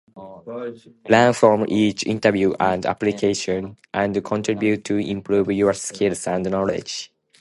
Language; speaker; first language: English; non-native, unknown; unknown